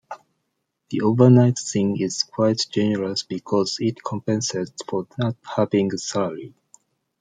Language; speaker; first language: English; non-native, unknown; Japanese